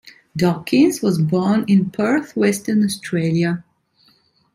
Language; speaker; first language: English; non-native, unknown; Italian